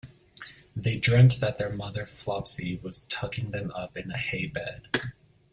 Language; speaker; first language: English; native; English